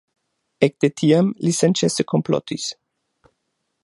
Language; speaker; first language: Esperanto; non-native, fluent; German